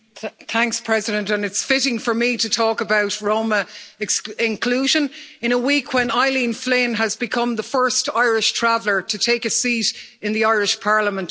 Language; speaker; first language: English; native; English